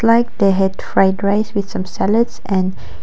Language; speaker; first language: English; non-native, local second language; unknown